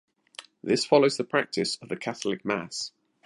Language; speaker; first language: English; native; English